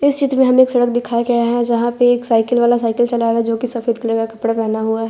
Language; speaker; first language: Hindi; non-native, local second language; Gujarati